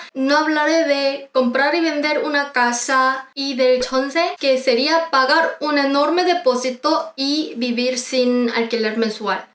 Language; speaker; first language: Spanish; non-native, fluent; Korean